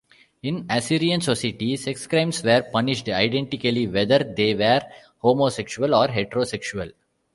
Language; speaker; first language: English; non-native, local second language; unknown